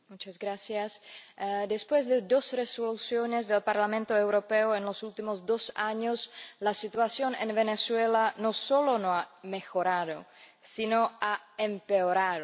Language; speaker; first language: Spanish; non-native, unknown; Czech